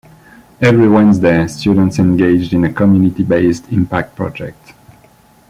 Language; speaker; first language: English; non-native, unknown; French